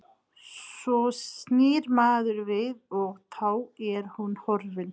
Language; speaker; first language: Icelandic; non-native, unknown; Nepali